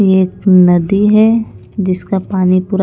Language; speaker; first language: Hindi; non-native, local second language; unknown